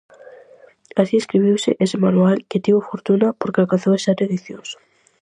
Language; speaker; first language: Galician; native; Galician